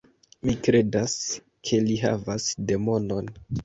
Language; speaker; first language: Esperanto; non-native, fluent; Kinyarwanda